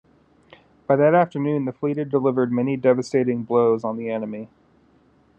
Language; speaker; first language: English; native; English